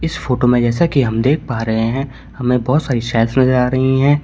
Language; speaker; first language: Hindi; native; Hindi